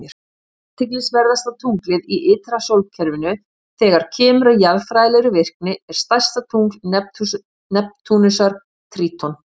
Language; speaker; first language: Icelandic; native; Icelandic